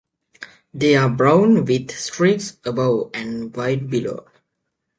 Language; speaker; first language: English; native; English